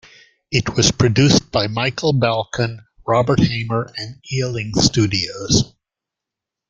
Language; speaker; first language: English; native; English